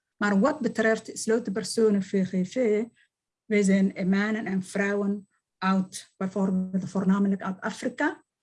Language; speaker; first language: Dutch; non-native, fluent; Somali